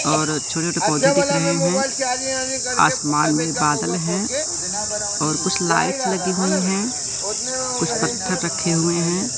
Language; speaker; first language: Hindi; native; Hindi